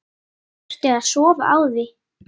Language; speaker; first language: Icelandic; native; Icelandic